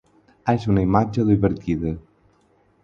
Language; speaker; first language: Catalan; non-native, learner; Spanish